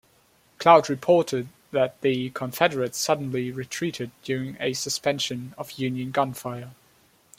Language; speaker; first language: English; non-native, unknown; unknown